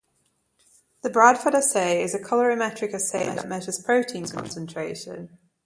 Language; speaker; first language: English; native; English